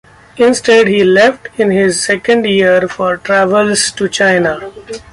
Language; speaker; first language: English; non-native, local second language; Marathi